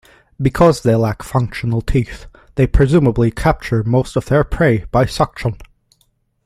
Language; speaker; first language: English; native; English